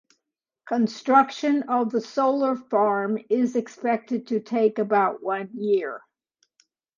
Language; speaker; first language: English; native; English